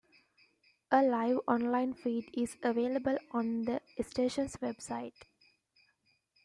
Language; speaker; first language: English; native; English